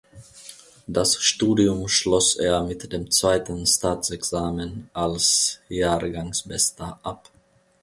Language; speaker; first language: German; non-native, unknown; Finnish